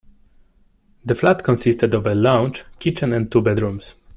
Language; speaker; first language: English; non-native, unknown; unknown